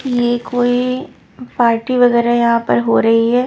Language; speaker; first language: Hindi; non-native, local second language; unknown